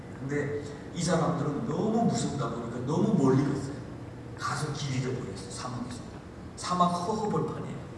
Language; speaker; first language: Korean; native; Korean